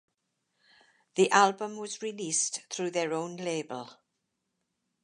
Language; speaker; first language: English; native; English